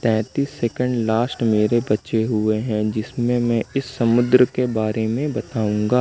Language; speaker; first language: Hindi; native; Hindi